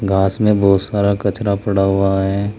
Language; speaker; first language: Hindi; native; Hindi